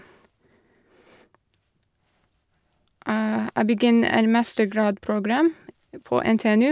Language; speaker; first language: Norwegian; non-native, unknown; English